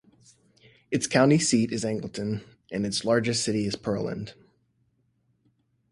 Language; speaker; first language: English; native; English